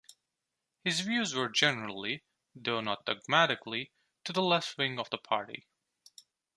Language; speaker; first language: English; non-native, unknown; Turkish